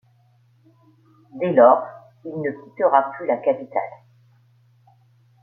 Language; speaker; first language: French; native; French